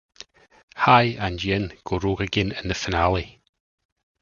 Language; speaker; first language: English; native; English